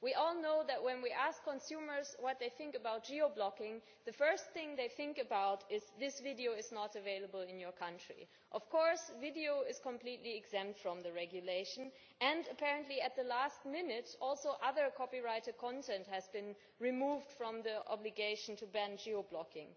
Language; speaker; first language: English; non-native, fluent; German